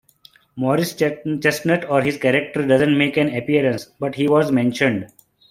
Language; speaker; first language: English; non-native, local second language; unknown